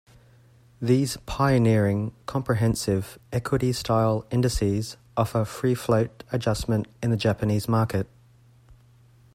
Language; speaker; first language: English; native; English